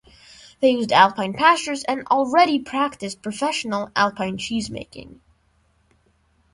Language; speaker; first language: English; non-native, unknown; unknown